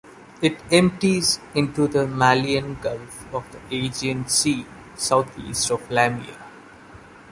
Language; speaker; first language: English; non-native, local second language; Malayalam